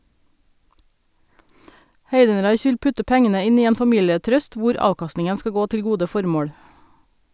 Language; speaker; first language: Norwegian; native; Norwegian